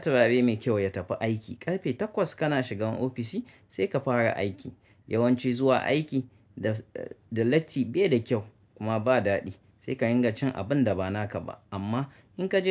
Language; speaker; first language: Hausa; native; Hausa